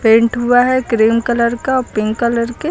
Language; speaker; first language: Hindi; native; Hindi